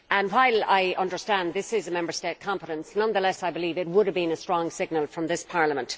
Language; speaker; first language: English; native; English